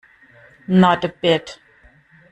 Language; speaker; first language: English; non-native, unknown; German